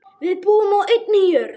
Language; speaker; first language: Icelandic; non-native, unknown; Polish